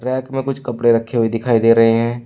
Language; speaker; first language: Hindi; native; Hindi